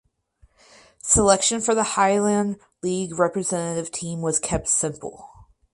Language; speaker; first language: English; native; English